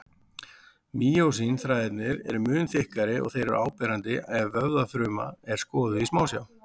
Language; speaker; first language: Icelandic; native; Icelandic